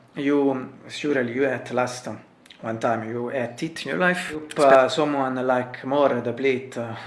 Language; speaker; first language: English; non-native, learner; Italian